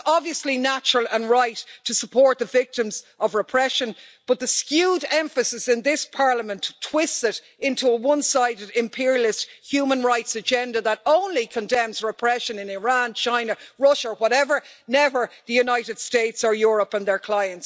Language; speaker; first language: English; native; English